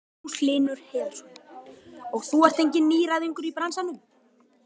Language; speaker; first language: Icelandic; native; Icelandic